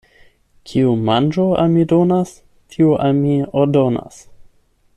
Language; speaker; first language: Esperanto; non-native, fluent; German